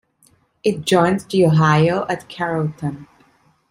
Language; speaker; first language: English; non-native, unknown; Italian